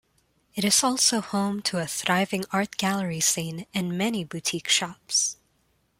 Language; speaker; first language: English; non-native, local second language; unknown